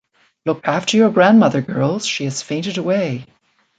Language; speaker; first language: English; native; English